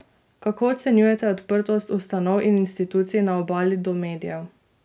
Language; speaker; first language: Slovenian; native; Slovenian